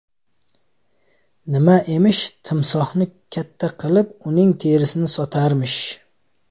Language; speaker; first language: Uzbek; native; Uzbek